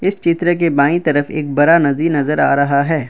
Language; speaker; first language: Hindi; non-native, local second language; Assamese